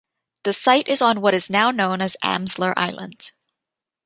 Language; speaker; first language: English; native; English